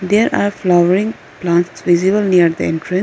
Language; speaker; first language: English; non-native, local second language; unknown